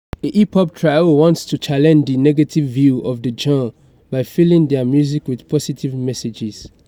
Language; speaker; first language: English; non-native, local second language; Yoruba